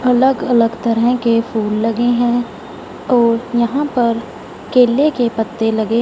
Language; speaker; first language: Hindi; non-native, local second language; Punjabi